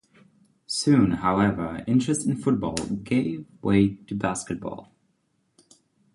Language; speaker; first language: English; non-native, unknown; Czech